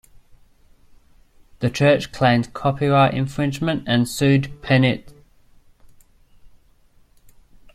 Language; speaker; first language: English; native; English